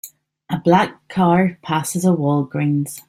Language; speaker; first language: English; native; English